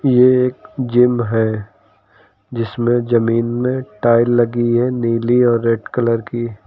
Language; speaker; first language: Hindi; native; Hindi